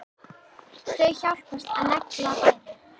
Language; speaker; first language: Icelandic; native; Icelandic